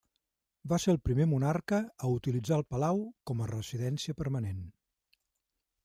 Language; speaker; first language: Catalan; native; Catalan